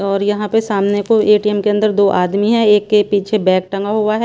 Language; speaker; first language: Hindi; non-native, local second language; Punjabi